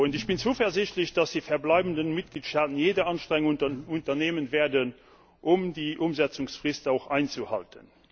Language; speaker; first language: German; non-native, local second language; Luxembourgish